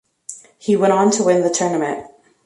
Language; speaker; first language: English; native; English